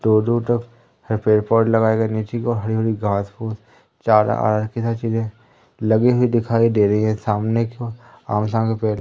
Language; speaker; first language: Hindi; native; Hindi